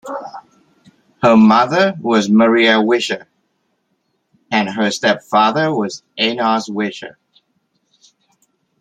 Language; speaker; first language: English; native; English